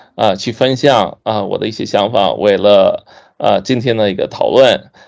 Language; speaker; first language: Chinese; non-native, fluent; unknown